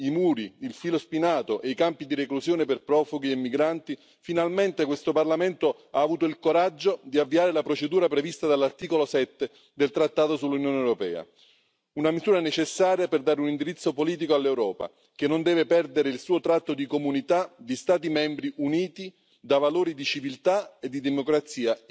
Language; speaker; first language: English; native; English